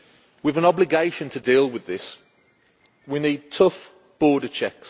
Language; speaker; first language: English; native; English